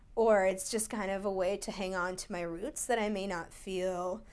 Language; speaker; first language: English; early bilingual, other home language; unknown